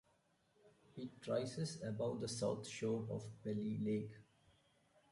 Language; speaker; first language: English; non-native, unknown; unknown